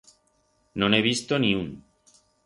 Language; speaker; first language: Aragonese; non-native, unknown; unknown